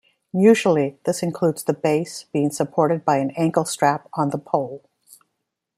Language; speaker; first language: English; native; English